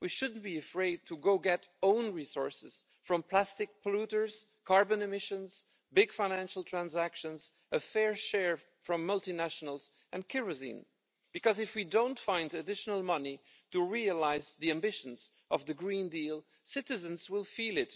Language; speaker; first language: English; non-native, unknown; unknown